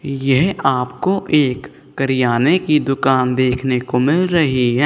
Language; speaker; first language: Hindi; non-native, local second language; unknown